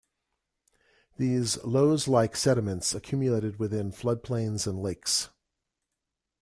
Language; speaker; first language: English; native; English